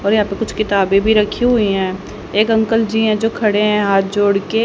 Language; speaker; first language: Hindi; native; Hindi